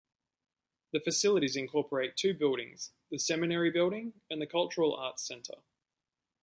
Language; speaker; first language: English; native; English